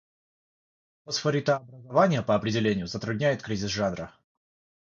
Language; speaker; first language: Russian; non-native, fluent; Georgian